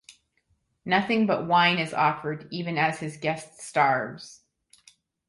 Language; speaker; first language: English; native; English